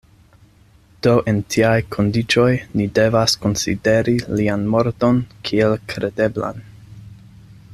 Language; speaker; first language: Esperanto; non-native, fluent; English